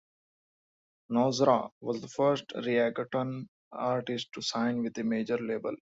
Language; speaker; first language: English; non-native, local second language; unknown